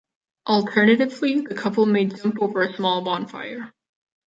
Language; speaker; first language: English; non-native, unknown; Catalan